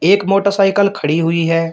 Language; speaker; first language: Hindi; native; Hindi